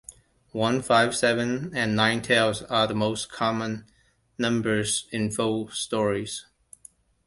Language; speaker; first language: English; non-native, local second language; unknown